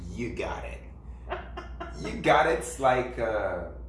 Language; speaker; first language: English; non-native, fluent; Portuguese